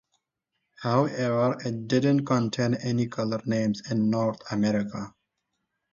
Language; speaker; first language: English; non-native, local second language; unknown